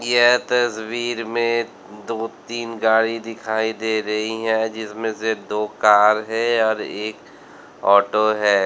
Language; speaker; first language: Hindi; native; Hindi